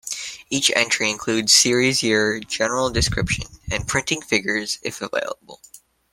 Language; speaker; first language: English; native; English